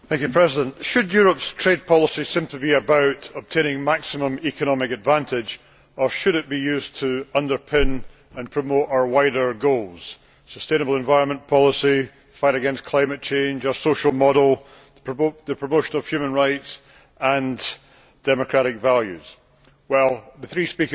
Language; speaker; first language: English; native; English